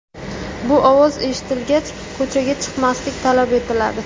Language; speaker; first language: Uzbek; native; Uzbek